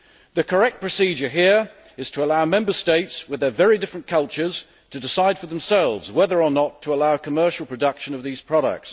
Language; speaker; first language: English; native; English